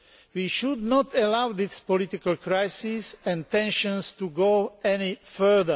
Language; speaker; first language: English; non-native, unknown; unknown